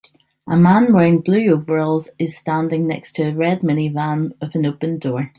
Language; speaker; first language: English; native; English